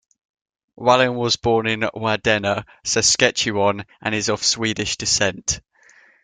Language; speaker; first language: English; native; English